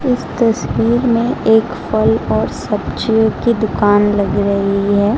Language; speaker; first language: Hindi; non-native, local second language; Gujarati